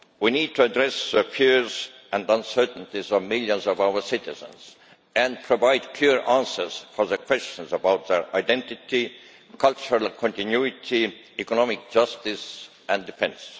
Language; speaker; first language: English; non-native, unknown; Estonian